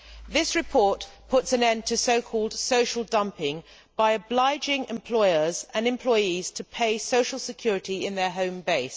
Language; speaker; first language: English; native; English